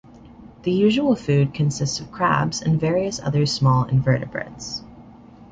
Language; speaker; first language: English; native; English